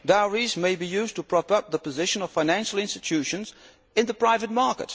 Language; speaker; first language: English; non-native, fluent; Dutch